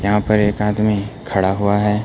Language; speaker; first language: Hindi; native; Hindi